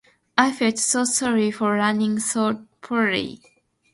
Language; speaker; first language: English; non-native, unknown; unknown